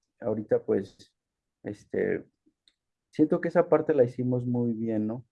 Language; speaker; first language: Spanish; early bilingual, heritage; Spanish